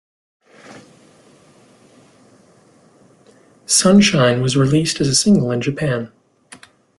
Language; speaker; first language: English; native; English